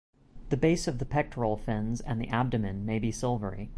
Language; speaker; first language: English; native; English